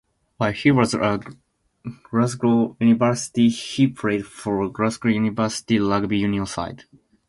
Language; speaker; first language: English; non-native, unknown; Japanese